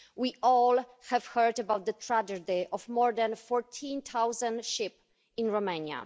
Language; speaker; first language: English; non-native, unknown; Polish